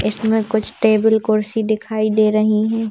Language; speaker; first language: Hindi; native; Hindi